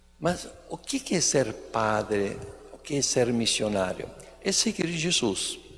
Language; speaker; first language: Portuguese; non-native, fluent; Italian